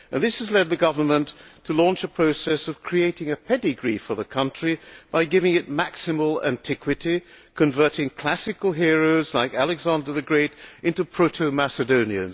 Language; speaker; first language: English; non-native, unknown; Hungarian